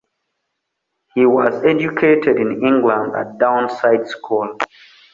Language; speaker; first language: English; non-native, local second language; Ganda